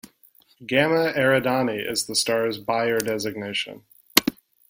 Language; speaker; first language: English; native; English